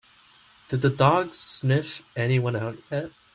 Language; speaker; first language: English; native; English